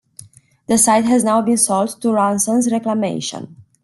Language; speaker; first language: English; non-native, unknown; Romanian